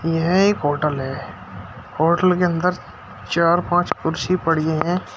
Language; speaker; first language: Hindi; native; Hindi